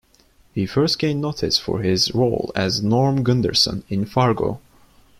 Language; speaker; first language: English; non-native, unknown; Turkish